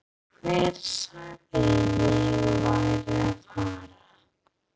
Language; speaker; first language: Icelandic; non-native, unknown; English